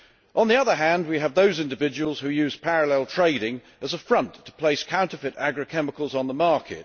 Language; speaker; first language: English; native; English